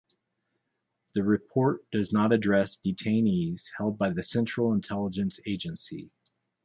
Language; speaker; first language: English; native; English